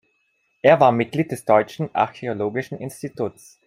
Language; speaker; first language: German; non-native, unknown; Italian